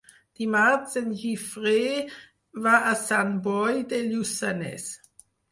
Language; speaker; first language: Catalan; non-native, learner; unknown